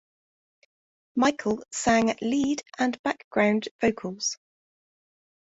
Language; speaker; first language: English; native; English